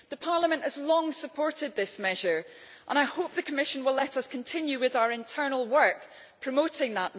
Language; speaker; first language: English; native; English